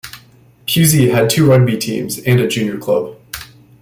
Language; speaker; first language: English; native; English